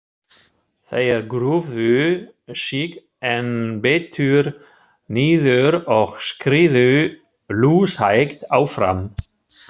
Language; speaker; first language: Icelandic; non-native, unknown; German